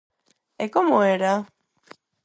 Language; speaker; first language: Galician; non-native, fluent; Spanish